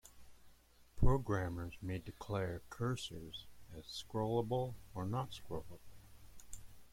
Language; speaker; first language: English; native; English